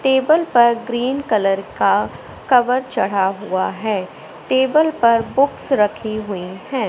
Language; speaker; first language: Hindi; native; Hindi